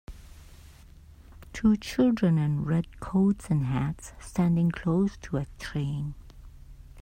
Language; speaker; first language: English; native; English